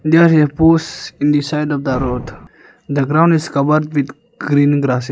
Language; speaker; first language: English; non-native, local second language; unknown